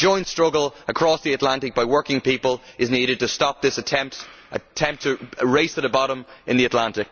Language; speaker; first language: English; native; English